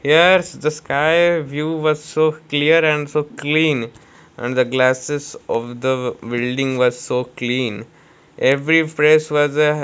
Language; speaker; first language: English; non-native, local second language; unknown